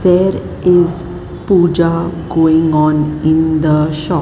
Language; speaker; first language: English; non-native, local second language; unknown